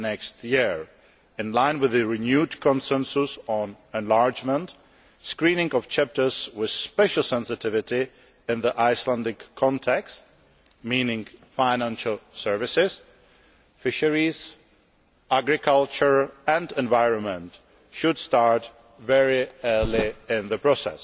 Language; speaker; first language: English; non-native, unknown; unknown